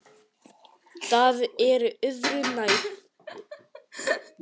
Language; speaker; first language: Icelandic; non-native, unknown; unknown